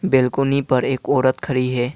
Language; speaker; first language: Hindi; non-native, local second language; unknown